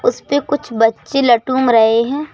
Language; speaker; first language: Hindi; native; Hindi